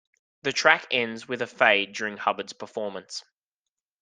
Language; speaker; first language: English; native; English